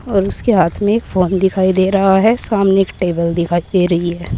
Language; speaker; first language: Hindi; native; Hindi